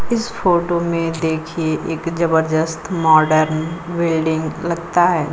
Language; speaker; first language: Hindi; native; Hindi